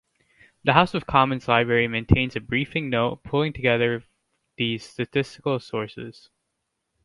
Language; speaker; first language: English; native; English